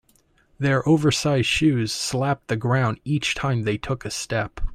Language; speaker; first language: English; native; English